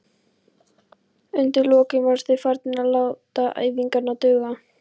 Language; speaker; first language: Icelandic; non-native, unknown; Polish